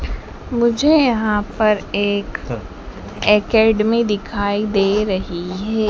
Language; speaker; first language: Hindi; native; Hindi